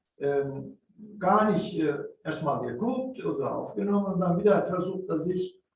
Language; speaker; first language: German; non-native, fluent; Turkish